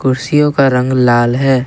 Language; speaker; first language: Hindi; non-native, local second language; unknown